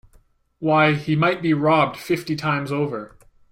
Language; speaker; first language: English; native; English